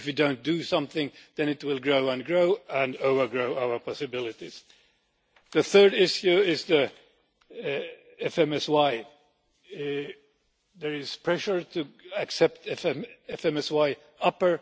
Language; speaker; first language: English; non-native, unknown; Finnish